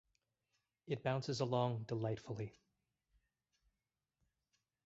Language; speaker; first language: English; native; English